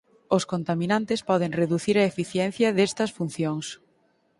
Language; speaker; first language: Galician; native; Galician